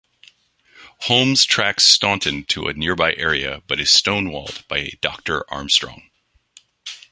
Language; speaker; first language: English; non-native, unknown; French